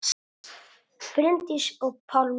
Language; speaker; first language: Icelandic; non-native, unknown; Italian